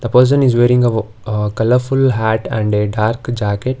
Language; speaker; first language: English; non-native, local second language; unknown